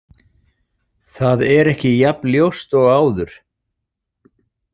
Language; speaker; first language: Icelandic; native; Icelandic